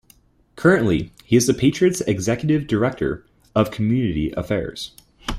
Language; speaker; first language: English; native; English